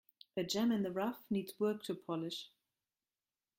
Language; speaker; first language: English; non-native, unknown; German